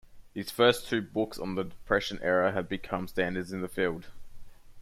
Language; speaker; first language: English; native; English